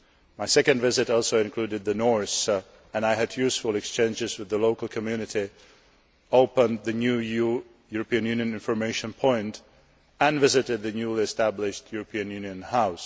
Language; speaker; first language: English; non-native, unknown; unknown